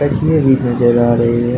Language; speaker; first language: Hindi; native; Hindi